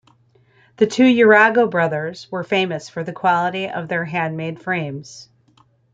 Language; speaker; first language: English; native; English